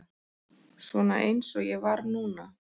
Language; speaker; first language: Icelandic; native; Icelandic